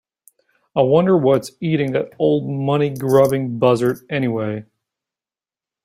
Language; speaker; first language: English; native; English